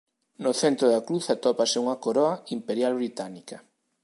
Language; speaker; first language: Galician; native; Galician